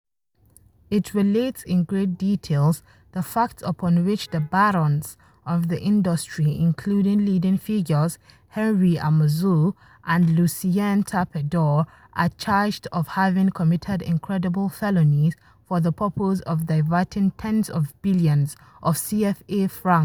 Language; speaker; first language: English; non-native, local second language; Hausa